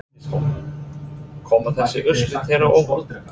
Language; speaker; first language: Icelandic; non-native, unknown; English